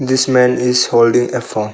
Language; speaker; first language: English; non-native, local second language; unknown